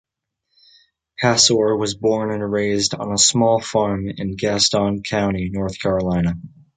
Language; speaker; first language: English; native; English